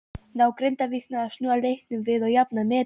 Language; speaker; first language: Icelandic; non-native, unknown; Polish